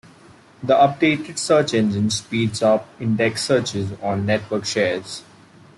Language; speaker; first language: English; non-native, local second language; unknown